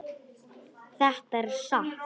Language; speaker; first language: Icelandic; non-native, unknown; Polish